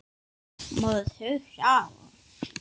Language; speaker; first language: Icelandic; non-native, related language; Danish